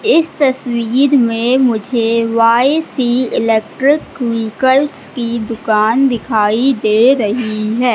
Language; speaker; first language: Hindi; native; Hindi